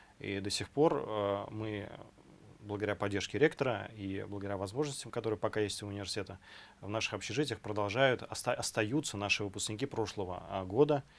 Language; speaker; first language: Russian; native; Russian